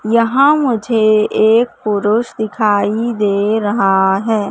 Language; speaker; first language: Hindi; native; Hindi